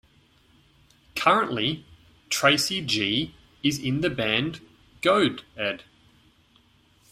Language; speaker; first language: English; native; English